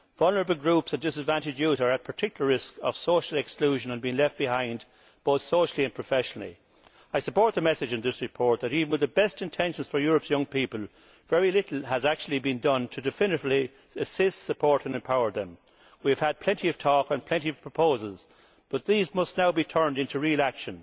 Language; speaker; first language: English; native; English